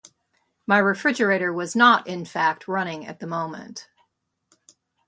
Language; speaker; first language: English; native; English